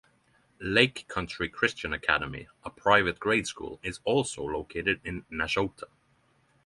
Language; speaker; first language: English; non-native, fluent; Norwegian